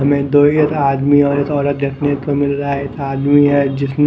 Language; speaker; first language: Hindi; non-native, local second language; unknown